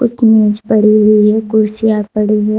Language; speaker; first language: Hindi; native; Hindi